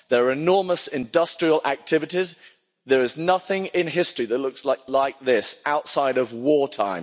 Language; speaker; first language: English; native; English